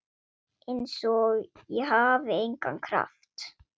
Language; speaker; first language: Icelandic; non-native, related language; Swedish